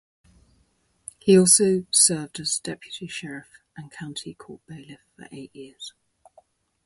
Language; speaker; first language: English; native; English